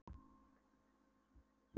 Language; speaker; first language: Icelandic; non-native, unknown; Polish